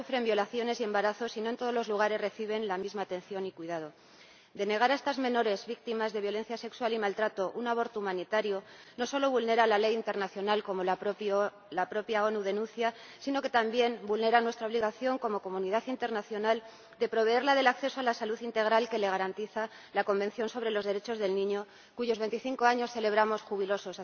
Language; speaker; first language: Spanish; native; Spanish